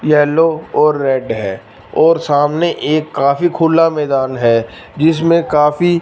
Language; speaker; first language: Hindi; non-native, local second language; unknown